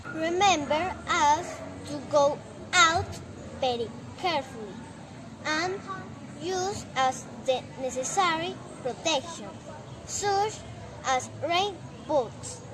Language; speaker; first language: English; non-native, learner; Spanish